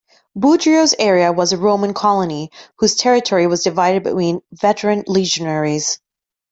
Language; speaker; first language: English; native; English